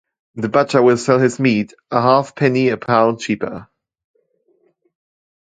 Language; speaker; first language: English; non-native, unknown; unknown